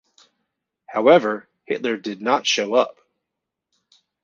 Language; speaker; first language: English; native; English